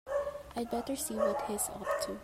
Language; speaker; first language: English; non-native, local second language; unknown